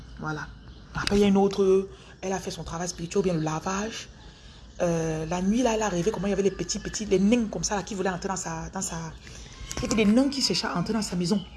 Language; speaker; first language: French; non-native, local second language; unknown